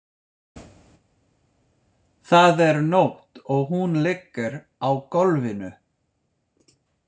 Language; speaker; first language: Icelandic; non-native, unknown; English